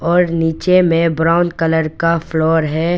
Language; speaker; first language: Hindi; non-native, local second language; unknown